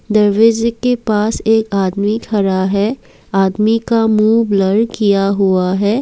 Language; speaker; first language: Hindi; non-native, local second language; Assamese